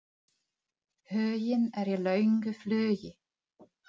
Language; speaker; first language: Icelandic; non-native, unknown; Czech